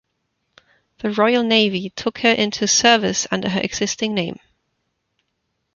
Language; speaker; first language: English; non-native, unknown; German